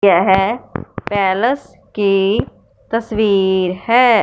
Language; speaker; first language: Hindi; non-native, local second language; Punjabi